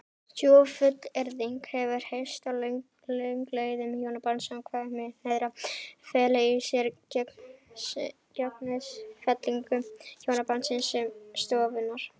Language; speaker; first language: Icelandic; native; Icelandic